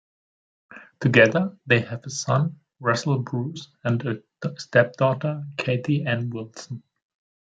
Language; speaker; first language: English; non-native, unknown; German